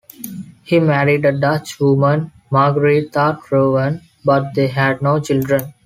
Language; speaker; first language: English; non-native, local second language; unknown